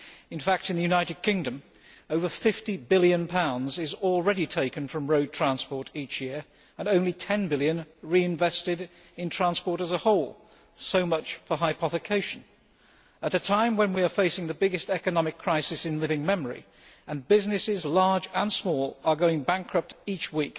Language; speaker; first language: English; native; English